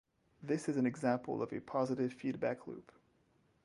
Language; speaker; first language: English; non-native, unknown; French